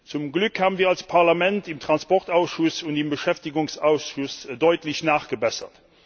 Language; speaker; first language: German; non-native, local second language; Luxembourgish